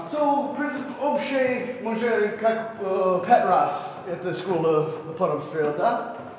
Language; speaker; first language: Russian; non-native, learner; English